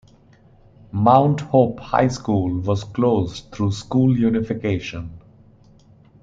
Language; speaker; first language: English; non-native, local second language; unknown